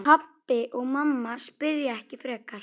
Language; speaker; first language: Icelandic; native; Icelandic